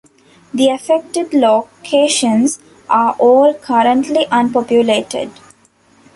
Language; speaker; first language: English; non-native, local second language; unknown